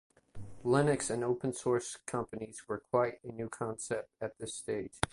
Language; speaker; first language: English; native; English